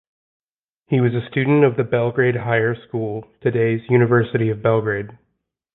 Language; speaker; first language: English; native; English